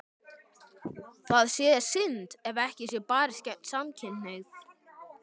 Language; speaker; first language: Icelandic; native; Icelandic